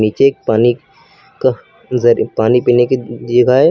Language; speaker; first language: Hindi; native; Hindi